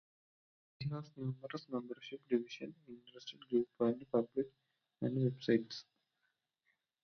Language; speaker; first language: English; non-native, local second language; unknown